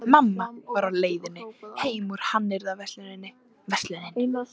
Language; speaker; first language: Icelandic; native; Icelandic